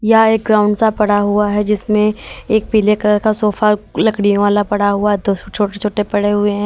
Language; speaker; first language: Hindi; native; Hindi